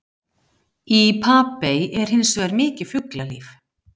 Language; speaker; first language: Icelandic; native; Icelandic